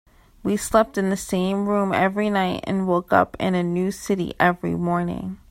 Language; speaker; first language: English; native; English